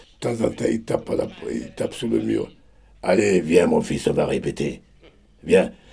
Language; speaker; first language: French; non-native, local second language; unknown